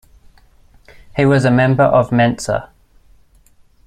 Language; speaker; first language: English; native; English